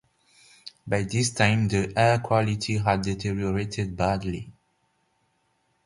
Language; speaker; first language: English; non-native, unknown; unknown